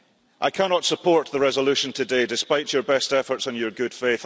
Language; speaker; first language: English; early bilingual, heritage; English